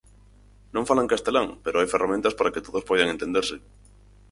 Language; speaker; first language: Galician; native; Galician